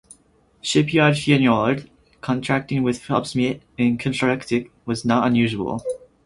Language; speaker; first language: English; native; English